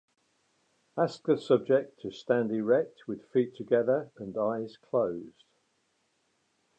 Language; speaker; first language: English; native; English